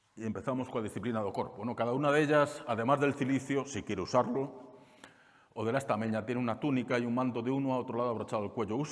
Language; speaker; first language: Spanish; non-native, local second language; Galician